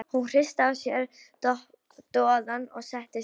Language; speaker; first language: Icelandic; non-native, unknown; Polish